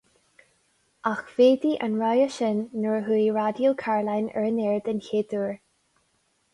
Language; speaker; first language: Irish; non-native, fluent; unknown